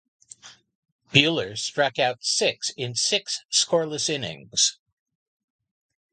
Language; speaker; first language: English; native; English